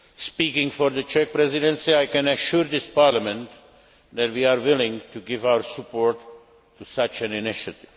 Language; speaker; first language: English; non-native, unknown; Czech